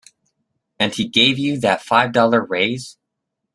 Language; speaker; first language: English; native; English